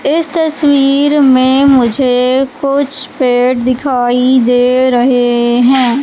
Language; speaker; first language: Hindi; native; Hindi